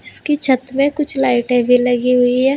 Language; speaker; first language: Hindi; native; Hindi